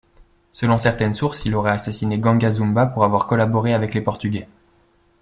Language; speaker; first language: French; native; French